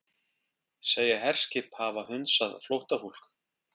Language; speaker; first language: Icelandic; native; Icelandic